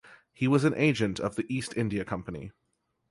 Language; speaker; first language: English; native; English